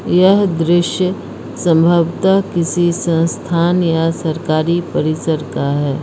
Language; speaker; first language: Hindi; native; Hindi